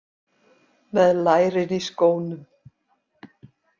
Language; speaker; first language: Icelandic; native; Icelandic